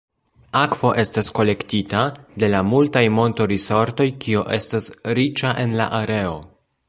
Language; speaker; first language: Esperanto; non-native, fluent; Polish